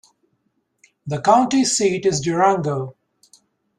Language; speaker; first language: English; native; English